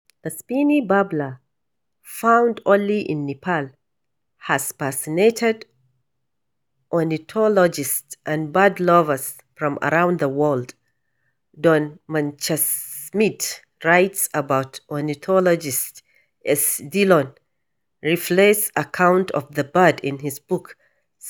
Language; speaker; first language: English; non-native, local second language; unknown